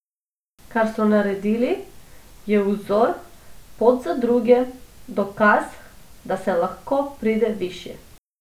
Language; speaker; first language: Slovenian; non-native, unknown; Macedonian